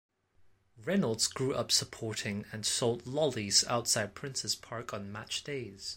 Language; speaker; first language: English; non-native, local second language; Cantonese